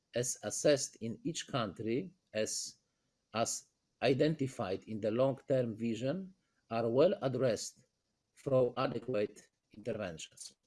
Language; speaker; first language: English; non-native, fluent; Polish